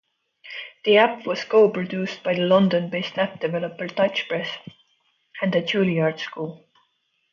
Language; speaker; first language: English; non-native, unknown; Estonian